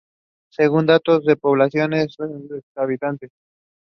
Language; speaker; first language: English; non-native, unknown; Spanish